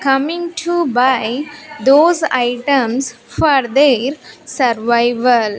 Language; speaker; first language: English; non-native, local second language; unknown